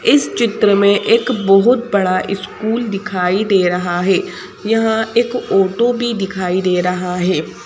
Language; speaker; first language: Hindi; native; Hindi